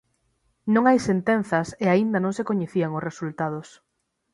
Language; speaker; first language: Galician; native; Galician